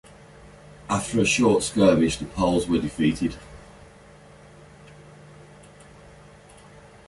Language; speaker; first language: English; native; English